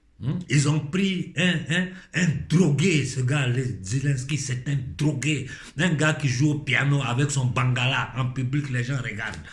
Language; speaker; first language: French; non-native, local second language; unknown